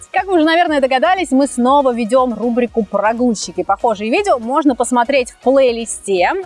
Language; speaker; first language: Russian; native; Russian